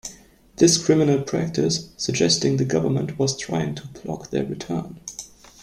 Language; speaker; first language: English; non-native, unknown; German